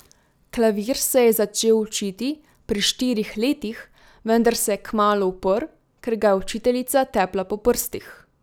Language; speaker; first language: Slovenian; native; Slovenian